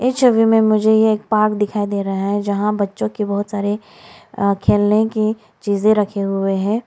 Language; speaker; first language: Hindi; non-native, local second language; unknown